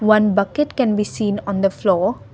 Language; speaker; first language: English; non-native, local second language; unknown